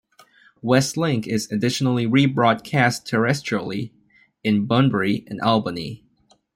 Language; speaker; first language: English; non-native, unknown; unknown